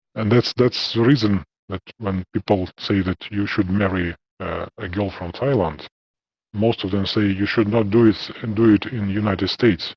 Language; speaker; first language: English; non-native, fluent; Russian